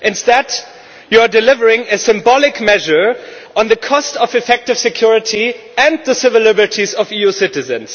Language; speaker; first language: English; non-native, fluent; German